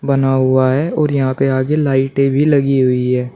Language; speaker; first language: Hindi; native; Hindi